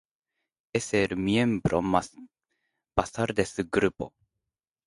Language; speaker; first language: Spanish; non-native, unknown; Japanese